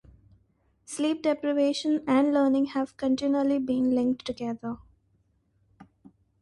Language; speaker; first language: English; non-native, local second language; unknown